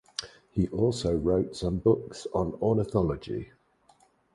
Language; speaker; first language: English; native; English